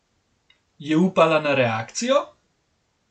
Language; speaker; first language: Slovenian; native; Slovenian